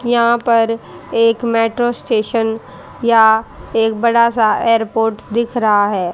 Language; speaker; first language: Hindi; native; Hindi